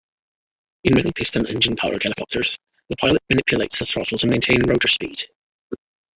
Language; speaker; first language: English; native; English